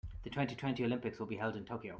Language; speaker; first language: English; native; English